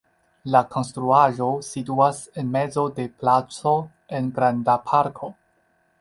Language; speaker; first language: Esperanto; non-native, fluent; Chinese